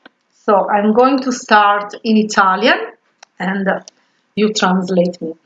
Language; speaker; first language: English; non-native, learner; Italian